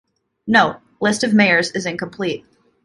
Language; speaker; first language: English; native; English